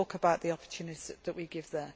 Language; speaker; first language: English; native; English